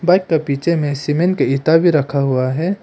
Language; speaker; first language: Hindi; non-native, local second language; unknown